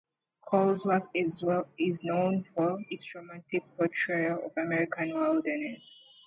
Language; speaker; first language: English; native; English